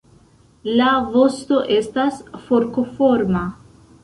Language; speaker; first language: Esperanto; non-native, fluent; Central Kurdish